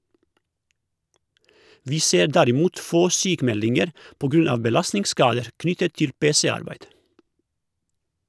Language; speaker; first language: Norwegian; non-native, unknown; Croatian